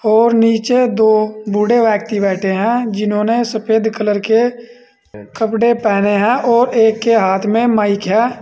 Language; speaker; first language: Hindi; native; Hindi